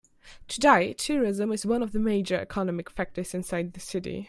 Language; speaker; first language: English; non-native, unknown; German